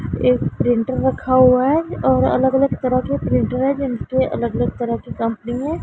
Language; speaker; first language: Hindi; non-native, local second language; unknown